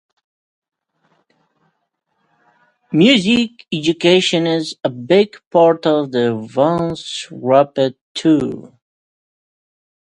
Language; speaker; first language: English; non-native, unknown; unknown